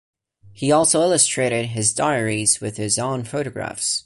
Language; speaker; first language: English; non-native, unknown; Portuguese